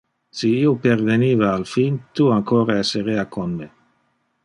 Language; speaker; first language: Interlingua; non-native, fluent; Dutch